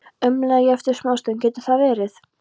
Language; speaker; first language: Icelandic; non-native, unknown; Polish